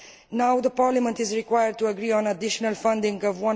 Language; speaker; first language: English; non-native, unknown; Romanian